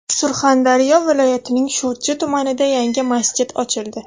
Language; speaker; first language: Uzbek; non-native, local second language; Russian